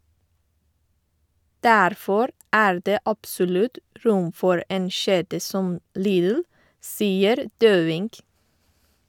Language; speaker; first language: Norwegian; non-native, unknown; Persian